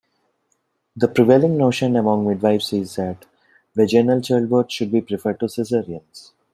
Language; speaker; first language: English; non-native, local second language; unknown